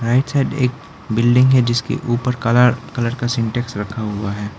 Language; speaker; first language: Hindi; non-native, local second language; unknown